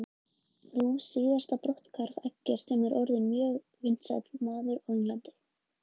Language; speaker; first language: Icelandic; native; Icelandic